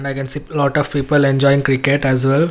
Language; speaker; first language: English; non-native, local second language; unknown